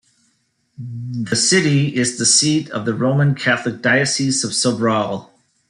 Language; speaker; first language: English; native; English